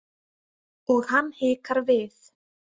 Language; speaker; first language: Icelandic; native; Icelandic